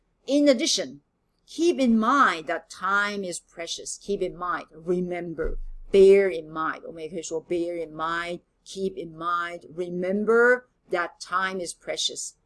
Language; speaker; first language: English; non-native, fluent; Chinese